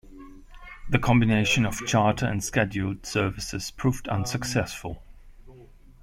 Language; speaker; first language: English; non-native, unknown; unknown